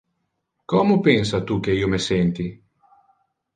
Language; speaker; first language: Interlingua; non-native, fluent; Italian